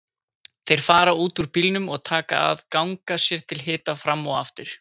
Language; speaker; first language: Icelandic; native; Icelandic